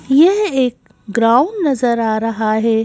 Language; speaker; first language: Hindi; native; Hindi